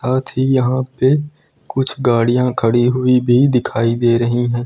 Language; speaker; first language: Hindi; native; Hindi